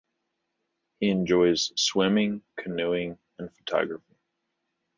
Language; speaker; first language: English; native; English